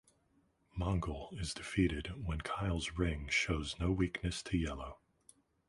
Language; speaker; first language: English; native; English